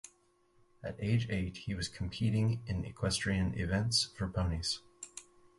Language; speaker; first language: English; native; English